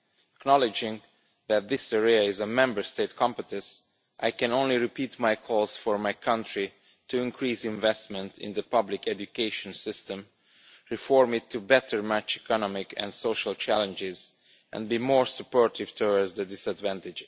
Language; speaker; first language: English; non-native, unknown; Romanian